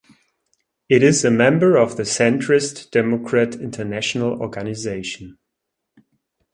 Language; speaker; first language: English; non-native, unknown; German